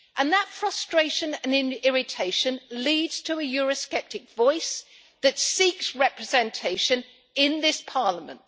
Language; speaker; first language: English; native; English